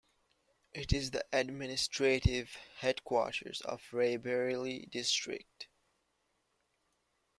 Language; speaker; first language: English; native; English